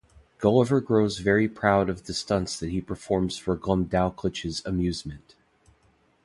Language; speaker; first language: English; native; English